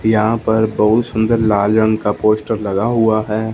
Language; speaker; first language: Hindi; non-native, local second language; Punjabi